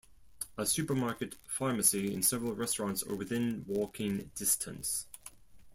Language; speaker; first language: English; non-native, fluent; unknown